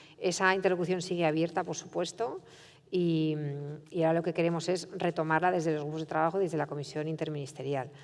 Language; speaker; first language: Spanish; native; Spanish